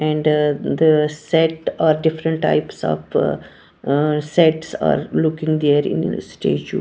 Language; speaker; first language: English; non-native, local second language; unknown